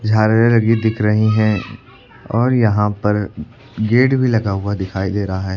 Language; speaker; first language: Hindi; native; Hindi